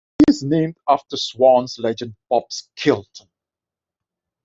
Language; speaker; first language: English; non-native, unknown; Dutch